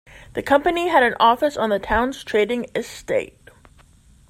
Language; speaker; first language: English; native; English